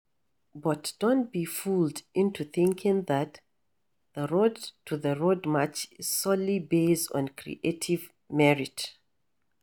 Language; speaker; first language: English; non-native, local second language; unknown